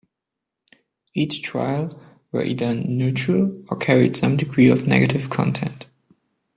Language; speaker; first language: English; non-native, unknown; German